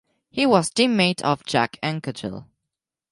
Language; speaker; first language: English; non-native, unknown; French